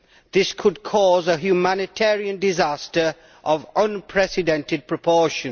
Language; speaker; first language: English; native; English